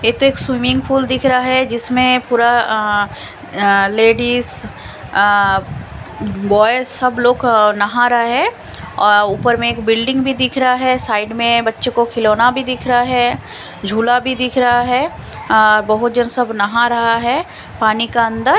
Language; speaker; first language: Hindi; non-native, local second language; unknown